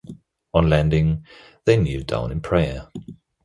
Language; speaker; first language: English; non-native, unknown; German